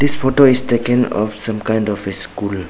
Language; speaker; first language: English; non-native, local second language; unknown